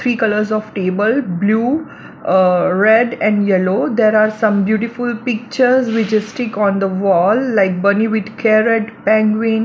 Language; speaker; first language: English; non-native, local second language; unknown